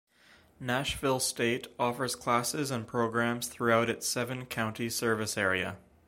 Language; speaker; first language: English; native; English